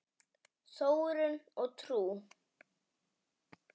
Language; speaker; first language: Icelandic; native; Icelandic